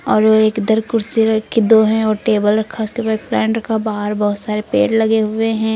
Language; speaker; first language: Hindi; native; Hindi